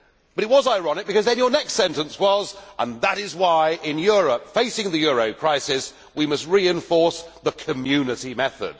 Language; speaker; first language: English; native; English